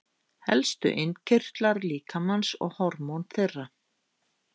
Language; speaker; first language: Icelandic; native; Icelandic